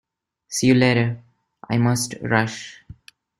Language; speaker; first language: English; non-native, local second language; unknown